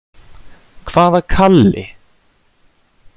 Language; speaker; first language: Icelandic; native; Icelandic